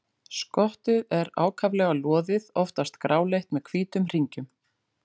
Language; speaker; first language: Icelandic; native; Icelandic